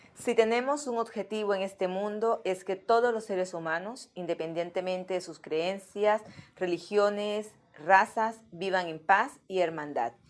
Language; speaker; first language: Spanish; native; Spanish